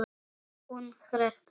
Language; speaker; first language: Icelandic; non-native, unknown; Polish